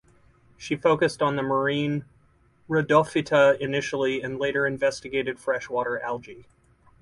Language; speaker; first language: English; native; English